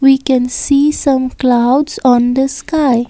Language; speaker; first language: English; non-native, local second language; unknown